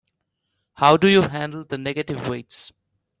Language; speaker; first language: English; non-native, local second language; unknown